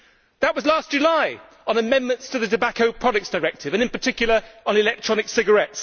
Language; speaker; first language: English; native; English